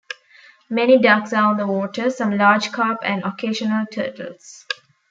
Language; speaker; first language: English; non-native, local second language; Tamil